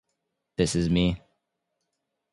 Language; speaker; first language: English; native; English